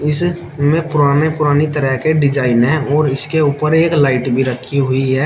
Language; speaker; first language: Hindi; native; Hindi